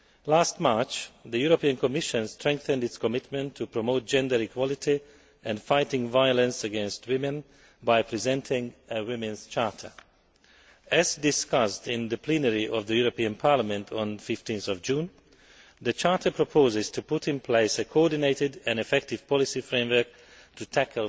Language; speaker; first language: English; non-native, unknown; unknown